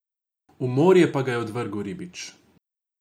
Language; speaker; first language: Slovenian; non-native, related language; Croatian